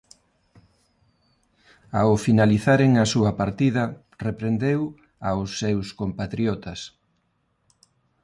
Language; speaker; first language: Galician; non-native, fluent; Spanish